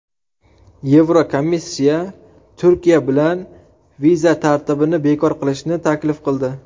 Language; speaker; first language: Uzbek; native; Uzbek